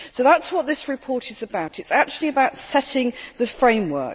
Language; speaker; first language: English; native; English